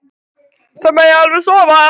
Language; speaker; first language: Icelandic; native; Icelandic